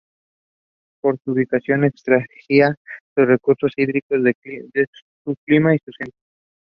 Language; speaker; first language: English; non-native, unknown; Spanish